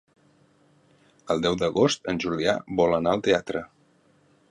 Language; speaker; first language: Catalan; native; Catalan